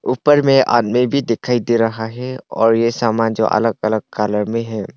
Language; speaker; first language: Hindi; non-native, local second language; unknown